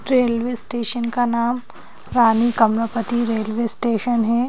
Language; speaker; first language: Hindi; native; Hindi